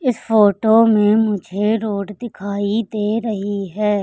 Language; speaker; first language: Hindi; native; Hindi